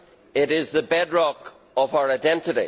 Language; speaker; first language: English; native; English